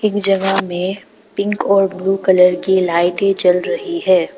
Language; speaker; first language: Hindi; non-native, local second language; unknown